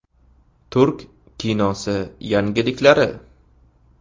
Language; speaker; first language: Uzbek; native; Uzbek